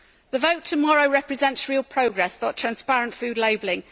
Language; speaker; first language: English; native; English